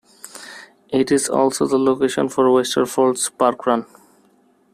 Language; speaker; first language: English; non-native, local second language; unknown